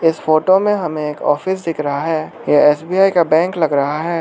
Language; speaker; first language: Hindi; non-native, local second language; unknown